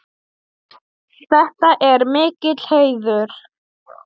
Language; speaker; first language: Icelandic; non-native, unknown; Polish